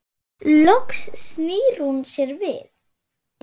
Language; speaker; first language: Icelandic; non-native, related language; Swedish